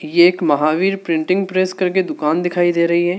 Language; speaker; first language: Hindi; native; Hindi